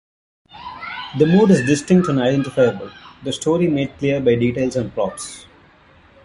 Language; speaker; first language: English; non-native, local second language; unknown